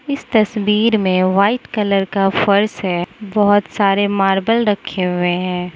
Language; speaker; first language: Hindi; non-native, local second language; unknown